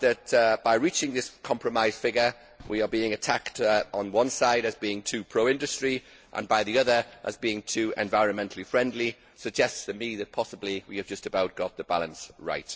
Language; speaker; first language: English; native; English